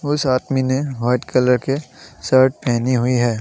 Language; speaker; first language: Hindi; non-native, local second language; Assamese